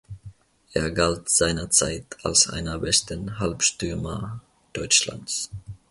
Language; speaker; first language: German; non-native, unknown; Finnish